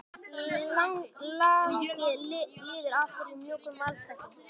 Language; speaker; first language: Icelandic; native; Icelandic